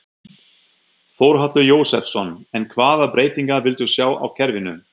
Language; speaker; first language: Icelandic; non-native, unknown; German